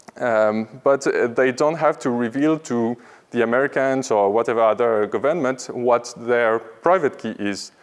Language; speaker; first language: English; non-native, fluent; French